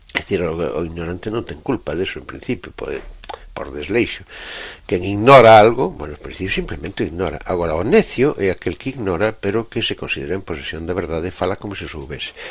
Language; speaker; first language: Galician; native; Galician